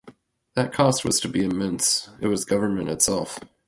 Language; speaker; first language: English; native; English